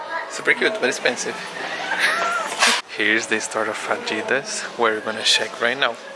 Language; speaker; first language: English; non-native, learner; Portuguese